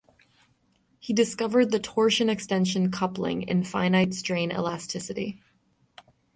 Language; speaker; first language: English; native; English